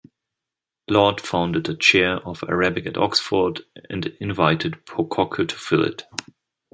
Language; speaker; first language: English; non-native, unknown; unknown